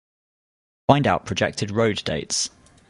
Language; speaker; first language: English; native; English